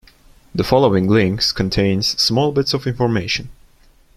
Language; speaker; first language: English; non-native, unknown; Turkish